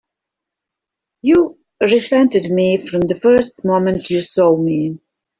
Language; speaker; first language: English; native; English